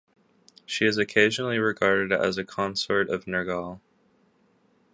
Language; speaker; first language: English; native; English